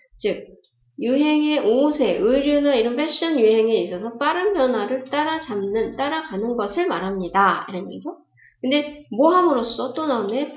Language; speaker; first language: Korean; native; Korean